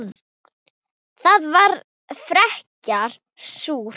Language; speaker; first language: Icelandic; non-native, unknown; Thai